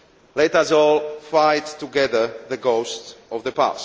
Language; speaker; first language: English; non-native, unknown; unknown